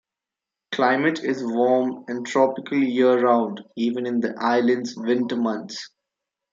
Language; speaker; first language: English; non-native, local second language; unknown